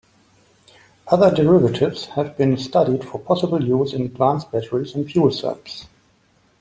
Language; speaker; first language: English; non-native, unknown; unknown